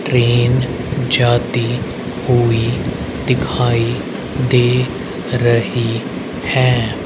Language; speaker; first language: Hindi; native; Hindi